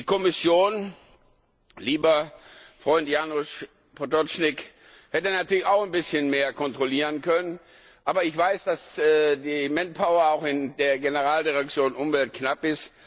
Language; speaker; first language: German; non-native, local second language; Luxembourgish